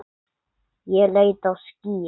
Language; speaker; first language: Icelandic; non-native, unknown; English